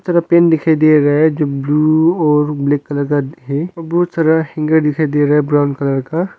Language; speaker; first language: Hindi; non-native, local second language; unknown